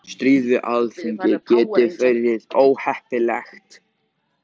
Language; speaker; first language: Icelandic; native; Icelandic